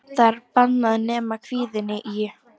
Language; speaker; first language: Icelandic; non-native, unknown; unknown